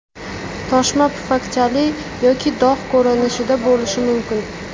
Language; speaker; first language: Uzbek; native; Uzbek